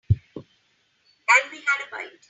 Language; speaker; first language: English; non-native, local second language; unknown